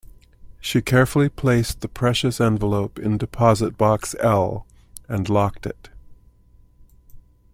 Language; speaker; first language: English; native; English